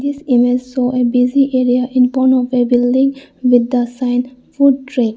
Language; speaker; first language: English; non-native, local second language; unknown